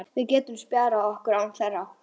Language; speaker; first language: Icelandic; native; Icelandic